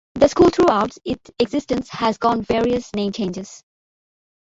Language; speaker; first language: English; non-native, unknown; Bangla